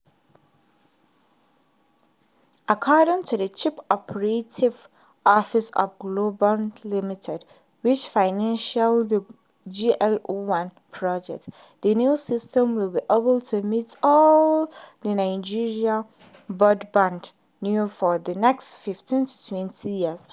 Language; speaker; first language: English; non-native, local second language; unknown